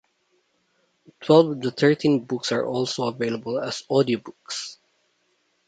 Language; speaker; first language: English; non-native, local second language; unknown